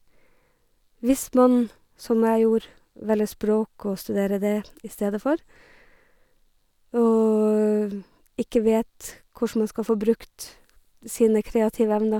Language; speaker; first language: Norwegian; native; Norwegian